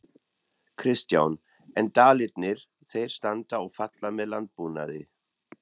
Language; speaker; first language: Icelandic; non-native, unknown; German